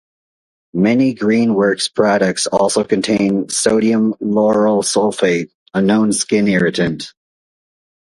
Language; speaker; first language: English; native; English